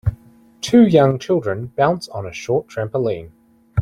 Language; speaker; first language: English; native; English